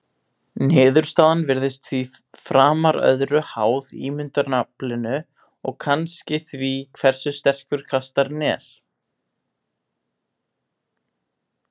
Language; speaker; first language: Icelandic; native; Icelandic